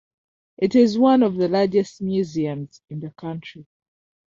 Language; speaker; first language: English; non-native, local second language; Ganda